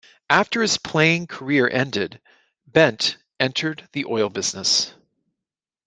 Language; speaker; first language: English; native; English